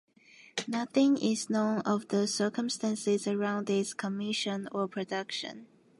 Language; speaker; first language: English; non-native, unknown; Japanese